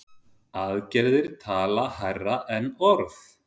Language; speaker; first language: Icelandic; native; Icelandic